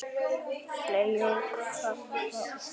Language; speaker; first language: Icelandic; native; Icelandic